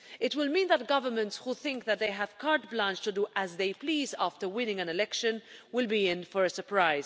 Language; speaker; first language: English; non-native, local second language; Maltese